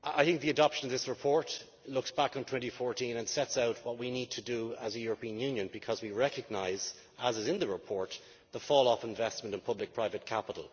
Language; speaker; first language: English; native; English